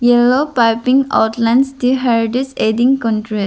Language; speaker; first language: English; non-native, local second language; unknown